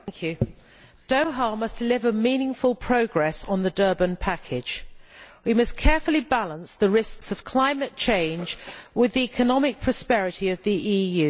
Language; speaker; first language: English; native; English